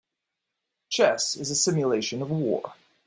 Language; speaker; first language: English; native; English